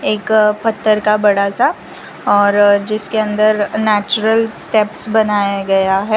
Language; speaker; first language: Hindi; non-native, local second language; Gujarati